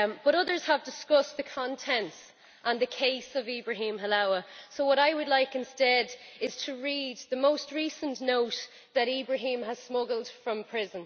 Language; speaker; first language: English; native; English